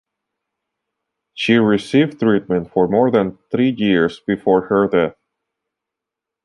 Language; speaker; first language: English; non-native, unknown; Italian